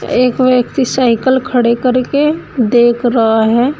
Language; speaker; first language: Hindi; native; Hindi